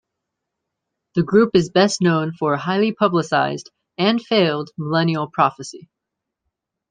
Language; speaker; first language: English; native; English